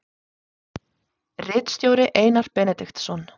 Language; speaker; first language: Icelandic; native; Icelandic